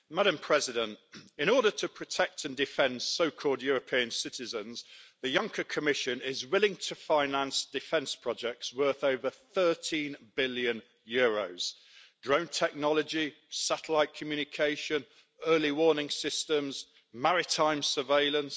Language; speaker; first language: English; native; English